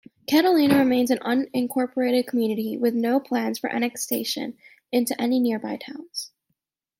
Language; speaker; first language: English; native; English